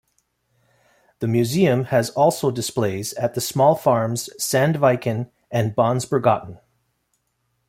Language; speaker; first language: English; native; English